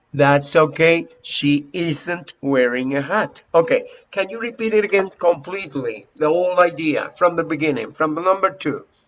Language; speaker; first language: English; non-native, fluent; Spanish